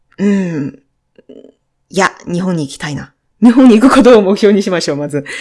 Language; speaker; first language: Japanese; non-native, fluent; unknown